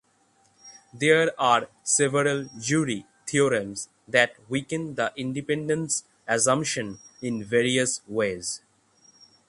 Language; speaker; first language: English; non-native, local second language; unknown